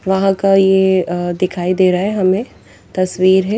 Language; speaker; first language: Hindi; native; Hindi